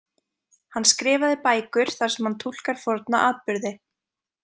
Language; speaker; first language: Icelandic; native; Icelandic